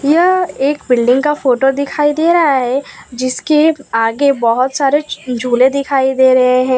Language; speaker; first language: Hindi; non-native, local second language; Gujarati